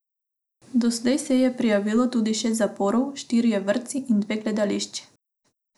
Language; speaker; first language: Slovenian; non-native, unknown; Macedonian